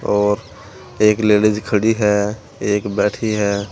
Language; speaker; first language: Hindi; native; Hindi